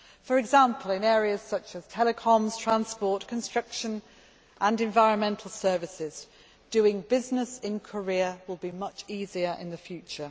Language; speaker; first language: English; non-native, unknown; Greek